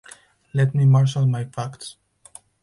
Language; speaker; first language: English; non-native, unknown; Spanish